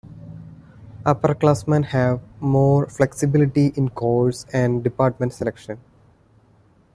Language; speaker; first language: English; non-native, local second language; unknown